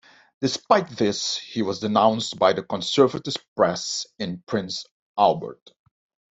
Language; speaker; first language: English; non-native, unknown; Dutch